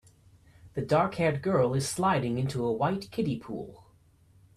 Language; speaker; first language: English; native; English